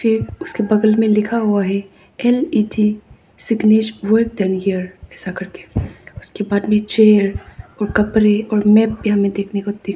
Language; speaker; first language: Hindi; non-native, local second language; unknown